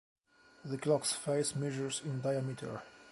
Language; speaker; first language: English; non-native, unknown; Polish